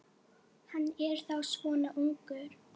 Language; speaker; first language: Icelandic; non-native, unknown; Polish